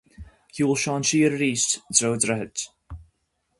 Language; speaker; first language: Irish; native; Irish